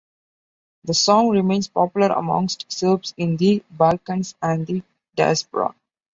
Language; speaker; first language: English; non-native, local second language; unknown